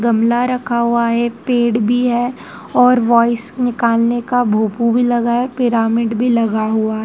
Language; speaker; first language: Hindi; native; Hindi